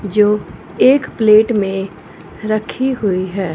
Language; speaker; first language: Hindi; non-native, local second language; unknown